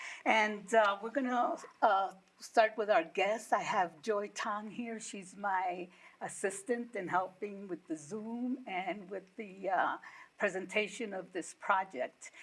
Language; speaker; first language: English; early bilingual, other home language; Spanish